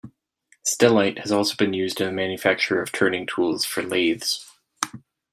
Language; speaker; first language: English; non-native, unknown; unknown